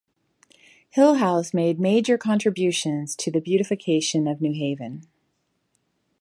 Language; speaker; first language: English; native; English